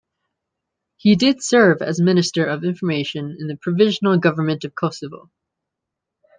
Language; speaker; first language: English; native; English